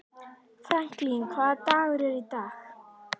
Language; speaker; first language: Icelandic; native; Icelandic